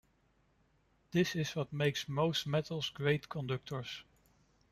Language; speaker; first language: English; non-native, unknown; Dutch